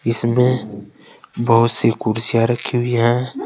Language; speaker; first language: Hindi; native; Hindi